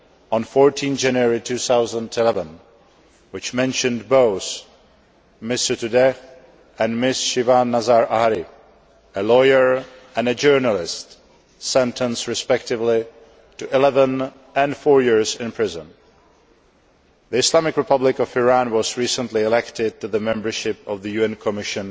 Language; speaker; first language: English; non-native, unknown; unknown